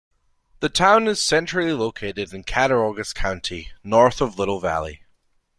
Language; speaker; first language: English; native; English